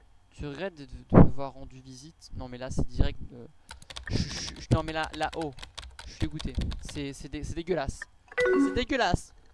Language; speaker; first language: French; native; French